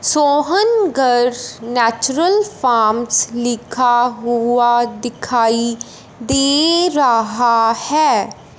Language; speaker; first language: Hindi; non-native, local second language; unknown